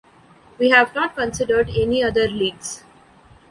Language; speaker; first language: English; non-native, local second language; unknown